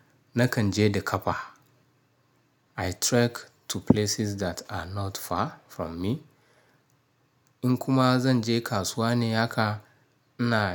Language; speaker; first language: Hausa; non-native, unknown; Yoruba